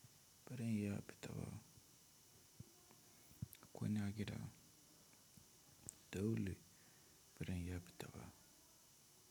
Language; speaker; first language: Hausa; non-native, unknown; Tiv